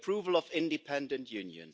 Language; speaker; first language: English; non-native, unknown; German